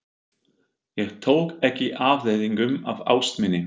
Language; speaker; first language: Icelandic; non-native, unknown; German